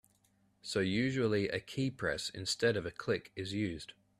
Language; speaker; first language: English; native; English